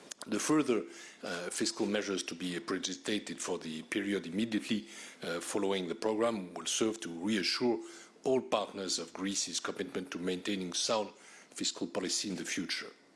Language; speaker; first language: English; non-native, fluent; French